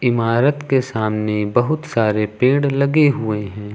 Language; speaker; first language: Hindi; native; Hindi